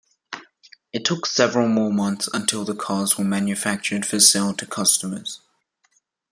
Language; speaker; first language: English; native; English